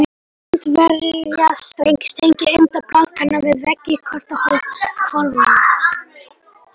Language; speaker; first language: Icelandic; non-native, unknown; Polish